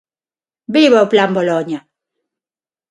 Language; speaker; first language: Galician; non-native, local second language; Spanish